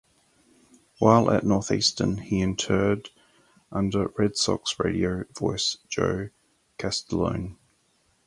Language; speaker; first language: English; native; English